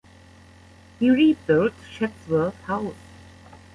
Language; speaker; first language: English; non-native, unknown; German